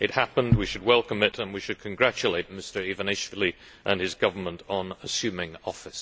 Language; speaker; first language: English; native; English